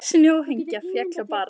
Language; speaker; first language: Icelandic; native; Icelandic